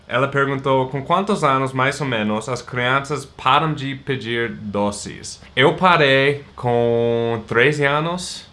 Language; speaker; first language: Portuguese; non-native, fluent; English